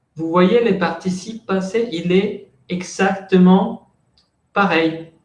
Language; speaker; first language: French; non-native, fluent; Spanish